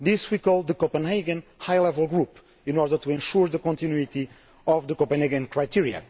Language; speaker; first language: English; non-native, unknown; Portuguese